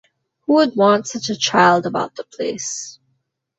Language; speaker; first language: English; non-native, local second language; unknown